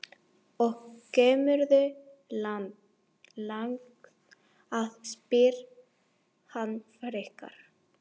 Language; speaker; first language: Icelandic; non-native, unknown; Spanish